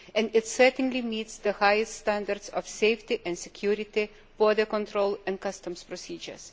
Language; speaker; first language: English; non-native, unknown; Lithuanian